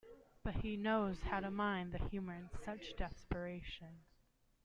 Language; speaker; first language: English; native; English